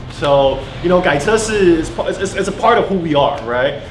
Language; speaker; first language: English; early bilingual, other home language; Chinese